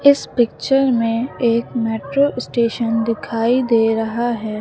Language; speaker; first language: Hindi; native; Hindi